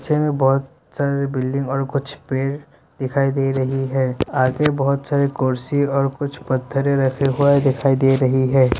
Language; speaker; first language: Hindi; non-native, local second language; Assamese